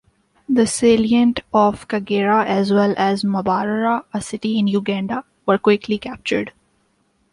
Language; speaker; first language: English; non-native, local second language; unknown